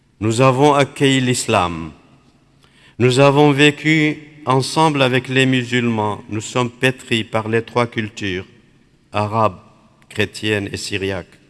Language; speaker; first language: French; non-native, fluent; Aramaic